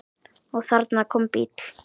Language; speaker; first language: Icelandic; native; Icelandic